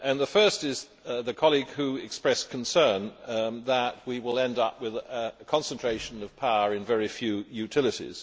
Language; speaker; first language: English; native; English